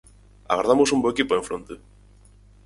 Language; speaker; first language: Galician; native; Galician